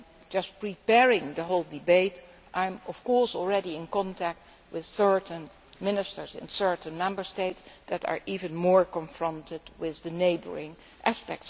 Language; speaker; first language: English; non-native, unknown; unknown